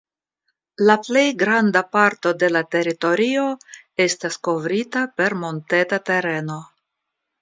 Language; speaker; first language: Esperanto; non-native, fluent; Russian